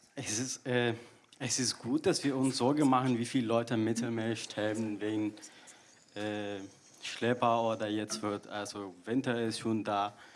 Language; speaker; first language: German; non-native, fluent; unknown